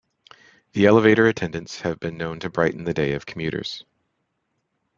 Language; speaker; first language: English; native; English